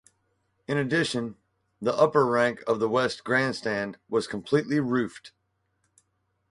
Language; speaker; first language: English; native; English